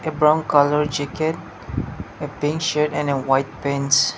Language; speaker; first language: English; non-native, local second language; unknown